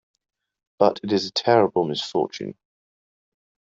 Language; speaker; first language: English; native; English